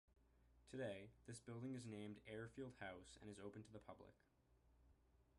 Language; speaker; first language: English; native; English